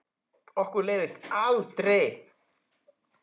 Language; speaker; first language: Icelandic; native; Icelandic